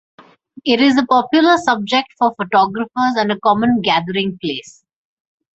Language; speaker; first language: English; non-native, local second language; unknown